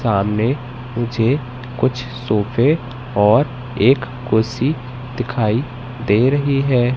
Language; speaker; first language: Hindi; native; Hindi